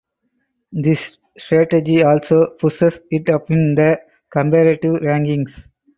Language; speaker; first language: English; non-native, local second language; Tamil